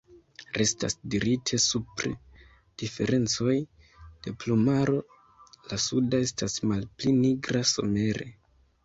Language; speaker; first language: Esperanto; non-native, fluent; Kinyarwanda